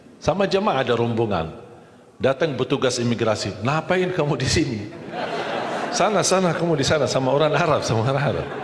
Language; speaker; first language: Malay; non-native, fluent; Arabic